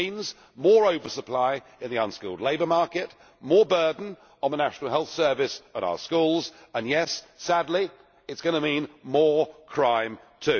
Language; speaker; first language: English; native; English